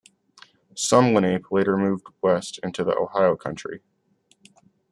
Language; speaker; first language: English; native; English